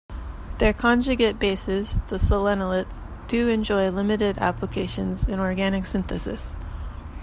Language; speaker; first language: English; native; English